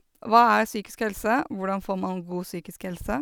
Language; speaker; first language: Norwegian; native; Norwegian